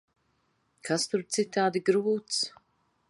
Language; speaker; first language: Latvian; early bilingual, heritage; Latvian